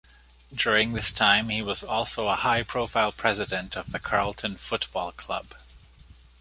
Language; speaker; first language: English; native; English